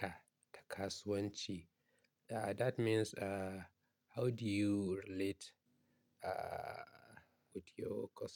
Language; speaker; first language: Hausa; native; Hausa